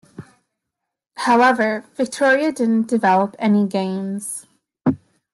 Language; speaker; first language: English; native; English